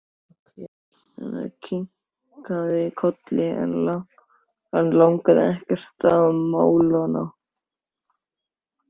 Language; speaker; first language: Icelandic; native; Icelandic